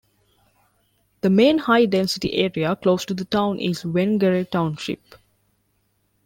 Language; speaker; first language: English; non-native, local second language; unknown